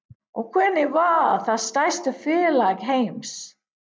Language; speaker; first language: Icelandic; non-native, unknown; English